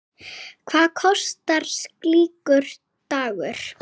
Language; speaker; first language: Icelandic; native; Icelandic